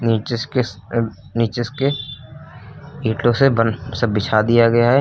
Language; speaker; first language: Hindi; native; Hindi